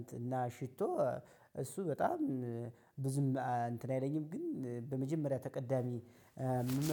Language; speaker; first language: Amharic; native; Amharic